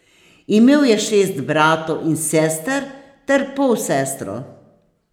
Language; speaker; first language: Slovenian; native; Slovenian